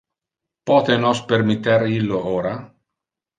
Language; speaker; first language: Interlingua; non-native, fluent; Italian